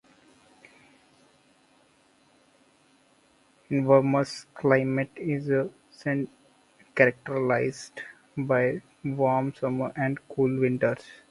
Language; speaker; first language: English; non-native, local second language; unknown